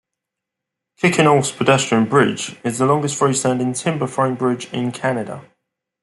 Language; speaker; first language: English; native; English